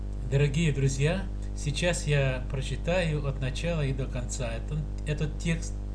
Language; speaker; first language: Russian; native; Russian